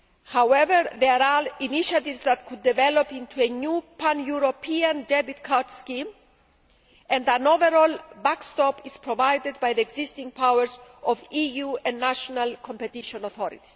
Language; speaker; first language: English; non-native, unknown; Greek